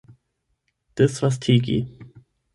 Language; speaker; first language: Esperanto; non-native, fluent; German